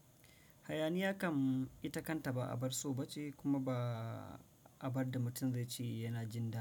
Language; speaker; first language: Hausa; non-native, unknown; Fula